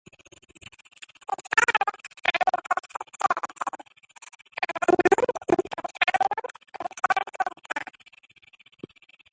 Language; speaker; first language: English; native; English